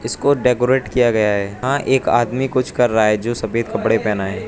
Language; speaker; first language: Hindi; non-native, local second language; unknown